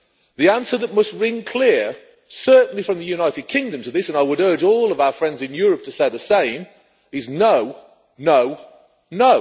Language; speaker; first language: English; native; English